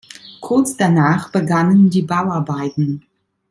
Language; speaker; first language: German; non-native, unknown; Italian